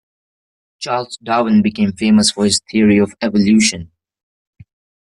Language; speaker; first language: English; non-native, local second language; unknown